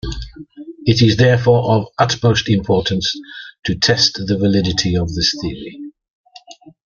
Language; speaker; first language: English; native; English